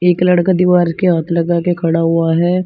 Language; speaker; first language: Hindi; native; Hindi